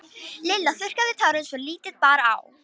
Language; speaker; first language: Icelandic; non-native, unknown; Romanian